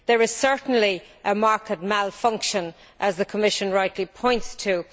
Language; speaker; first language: English; native; English